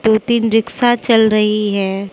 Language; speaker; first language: Hindi; non-native, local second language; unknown